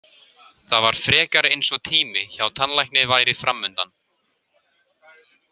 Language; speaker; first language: Icelandic; native; Icelandic